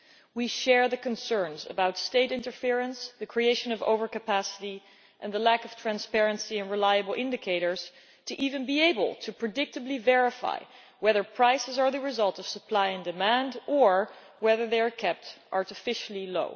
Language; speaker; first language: English; non-native, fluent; Dutch